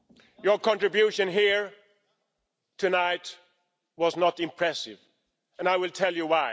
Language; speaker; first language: English; non-native, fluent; Swedish